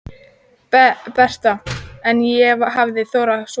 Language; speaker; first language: Icelandic; native; Icelandic